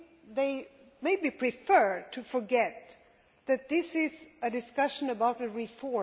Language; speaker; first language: English; non-native, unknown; Swedish